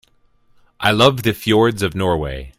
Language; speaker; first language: English; native; English